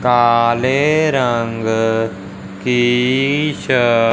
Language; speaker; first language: Hindi; non-native, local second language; Punjabi